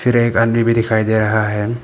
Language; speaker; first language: Hindi; non-native, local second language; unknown